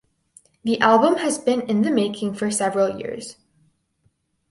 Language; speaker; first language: English; native; English